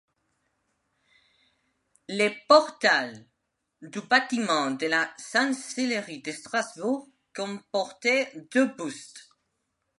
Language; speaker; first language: French; non-native, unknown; Spanish